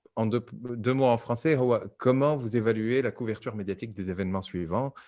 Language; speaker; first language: French; non-native, local second language; Arabic